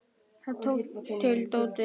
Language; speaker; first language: Icelandic; native; Icelandic